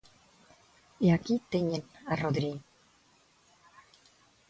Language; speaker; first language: Galician; non-native, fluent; Spanish